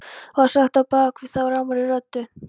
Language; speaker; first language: Icelandic; non-native, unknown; Polish